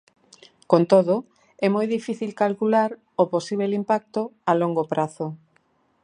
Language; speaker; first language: Galician; native; Galician